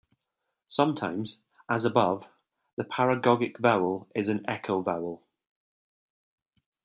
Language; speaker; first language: English; native; English